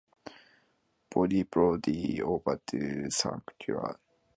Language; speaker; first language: English; non-native, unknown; Japanese